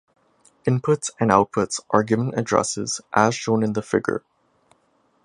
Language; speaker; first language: English; native; English